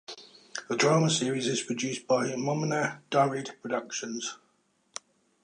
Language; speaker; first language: English; native; English